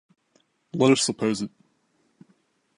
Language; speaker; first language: English; native; English